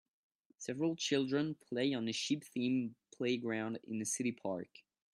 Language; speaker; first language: English; non-native, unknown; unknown